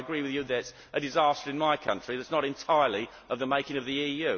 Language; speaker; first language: English; native; English